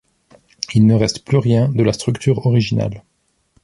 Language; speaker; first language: French; native; French